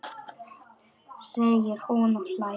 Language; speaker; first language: Icelandic; non-native, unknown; Polish